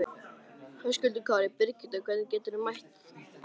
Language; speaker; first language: Icelandic; native; Icelandic